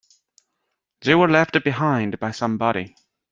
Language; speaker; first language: English; non-native, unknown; Chinese